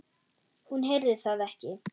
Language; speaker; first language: Icelandic; non-native, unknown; German